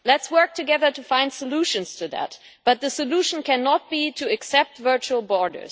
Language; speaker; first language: English; non-native, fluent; German